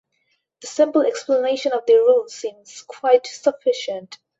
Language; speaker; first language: English; non-native, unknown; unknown